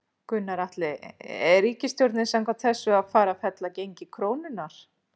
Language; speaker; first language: Icelandic; native; Icelandic